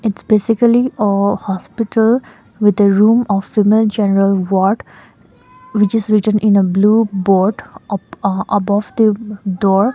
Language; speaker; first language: English; non-native, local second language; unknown